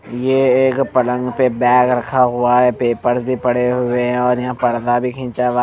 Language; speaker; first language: Hindi; non-native, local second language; Punjabi